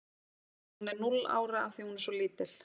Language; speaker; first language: Icelandic; native; Icelandic